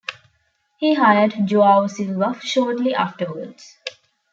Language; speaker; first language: English; non-native, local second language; Tamil